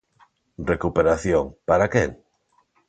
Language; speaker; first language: Galician; non-native, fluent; Spanish